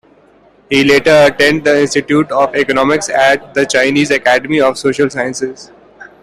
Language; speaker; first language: English; non-native, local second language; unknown